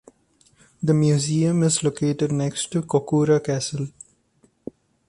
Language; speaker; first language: English; non-native, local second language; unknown